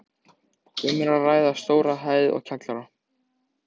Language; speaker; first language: Icelandic; native; Icelandic